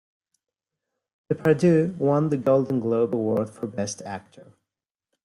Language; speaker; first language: English; non-native, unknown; Spanish